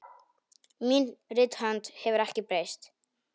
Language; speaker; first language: Icelandic; non-native, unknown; Polish